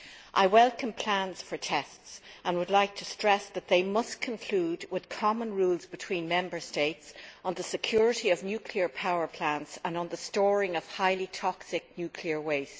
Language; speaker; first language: English; native; English